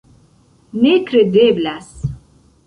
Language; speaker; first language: Esperanto; non-native, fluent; Central Kurdish